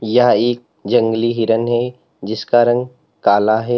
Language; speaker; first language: Hindi; native; Hindi